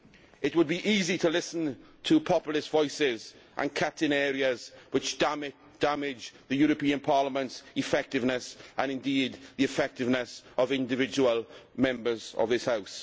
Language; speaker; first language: English; native; English